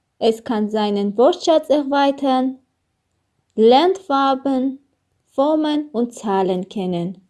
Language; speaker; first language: German; non-native, learner; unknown